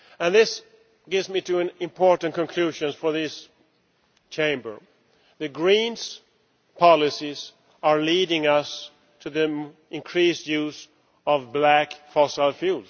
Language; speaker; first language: English; non-native, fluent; Swedish